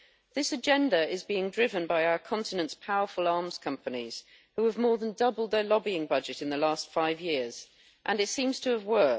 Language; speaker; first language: English; native; English